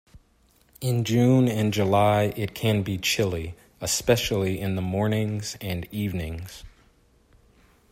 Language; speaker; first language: English; native; English